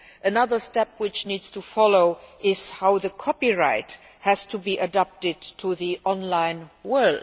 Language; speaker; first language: English; non-native, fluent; Luxembourgish